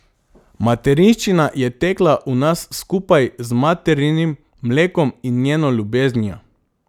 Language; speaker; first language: Slovenian; non-native, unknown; Macedonian